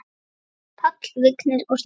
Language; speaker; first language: Icelandic; native; Icelandic